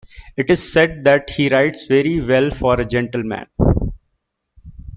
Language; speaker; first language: English; native; English